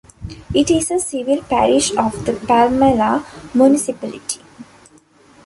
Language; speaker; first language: English; non-native, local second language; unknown